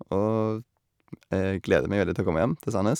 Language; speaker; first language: Norwegian; native; Norwegian